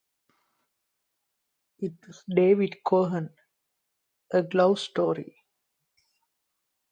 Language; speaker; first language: English; non-native, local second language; Sinhala